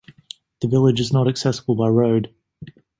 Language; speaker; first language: English; native; English